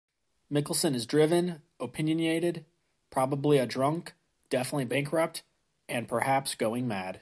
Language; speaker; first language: English; native; English